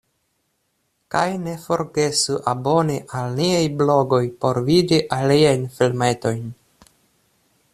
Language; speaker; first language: Esperanto; non-native, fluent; Russian